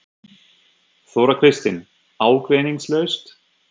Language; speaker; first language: Icelandic; non-native, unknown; German